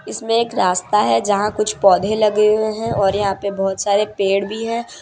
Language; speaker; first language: Hindi; non-native, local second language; Gujarati